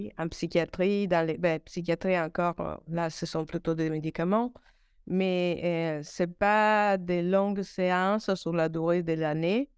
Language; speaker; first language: French; non-native, fluent; Italian